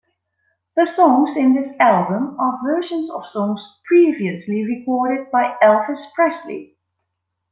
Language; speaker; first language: English; non-native, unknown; Dutch